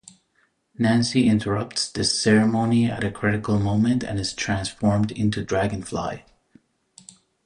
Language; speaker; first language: English; native; English